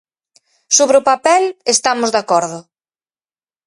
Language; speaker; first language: Galician; native; Galician